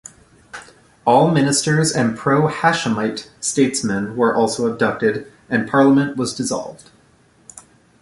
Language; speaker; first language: English; native; English